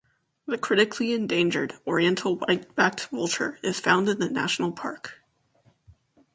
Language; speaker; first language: English; native; English